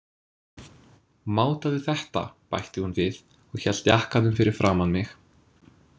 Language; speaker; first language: Icelandic; non-native, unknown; English